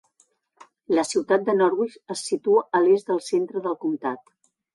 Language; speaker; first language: Catalan; native; Catalan